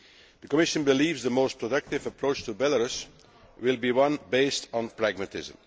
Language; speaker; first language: English; non-native, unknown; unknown